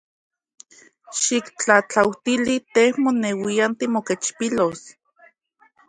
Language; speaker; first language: Central Puebla Nahuatl; native; Central Puebla Nahuatl